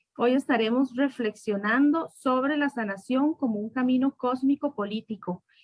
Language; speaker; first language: Spanish; native; Spanish